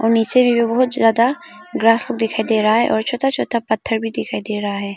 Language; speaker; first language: Hindi; non-native, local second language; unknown